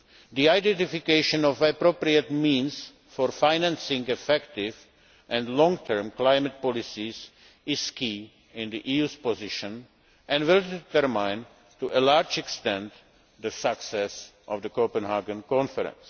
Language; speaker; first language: English; non-native, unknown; Czech